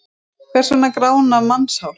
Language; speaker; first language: Icelandic; native; Icelandic